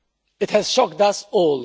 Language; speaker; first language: English; non-native, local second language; Maltese